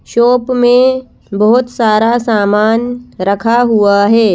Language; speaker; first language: Hindi; native; Hindi